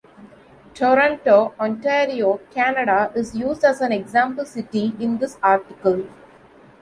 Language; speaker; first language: English; non-native, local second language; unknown